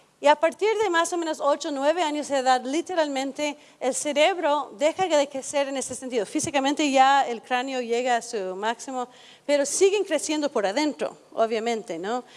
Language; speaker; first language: Spanish; non-native, fluent; English